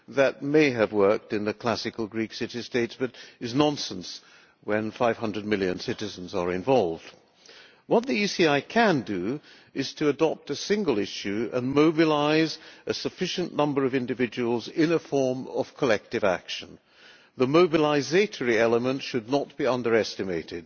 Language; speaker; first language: English; non-native, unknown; Hungarian